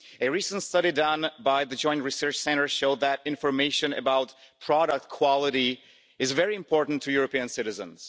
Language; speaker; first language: English; non-native, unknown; Czech